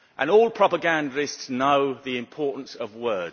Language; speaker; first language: English; native; English